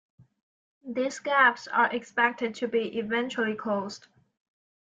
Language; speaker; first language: English; non-native, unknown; Chinese